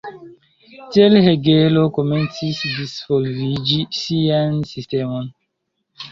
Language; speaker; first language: Esperanto; non-native, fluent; Chinese